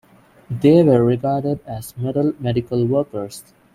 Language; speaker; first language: English; non-native, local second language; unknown